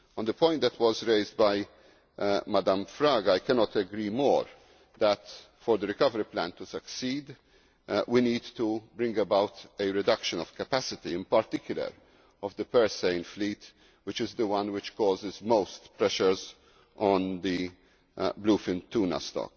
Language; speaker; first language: English; non-native, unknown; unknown